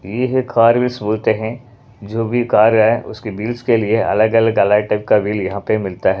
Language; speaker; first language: Hindi; non-native, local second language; Punjabi